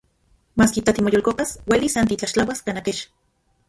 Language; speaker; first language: Central Puebla Nahuatl; non-native, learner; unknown